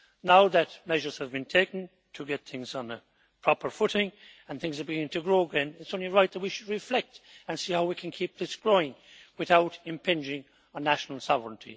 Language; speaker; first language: English; native; English